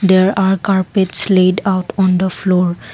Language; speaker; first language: English; non-native, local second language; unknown